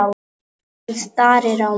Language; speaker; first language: Icelandic; non-native, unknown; Polish